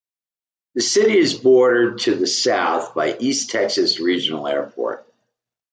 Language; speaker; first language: English; native; English